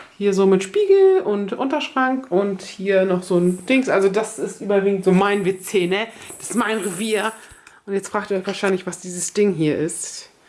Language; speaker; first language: German; early bilingual, other home language; Turkish